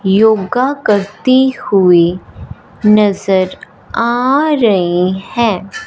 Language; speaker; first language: Hindi; non-native, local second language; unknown